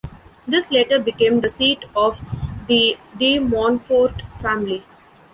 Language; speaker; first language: English; non-native, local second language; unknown